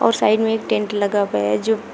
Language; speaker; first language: Hindi; native; Hindi